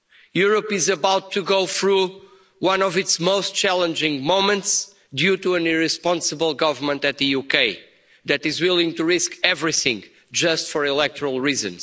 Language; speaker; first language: English; non-native, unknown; Portuguese